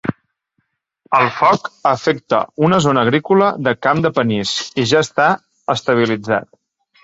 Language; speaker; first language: Catalan; native; Catalan